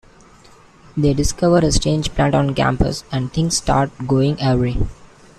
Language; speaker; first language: English; non-native, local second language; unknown